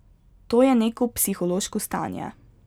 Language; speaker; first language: Slovenian; native; Slovenian